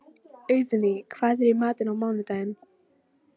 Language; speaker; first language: Icelandic; non-native, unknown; Polish